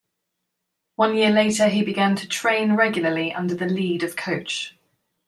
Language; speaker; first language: English; native; English